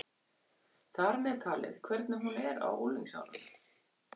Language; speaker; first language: Icelandic; native; Icelandic